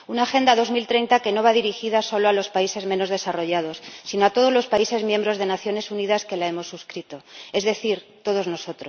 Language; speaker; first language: Spanish; native; Spanish